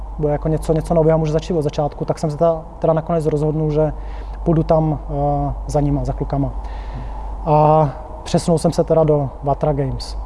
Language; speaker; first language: Czech; non-native, related language; Slovak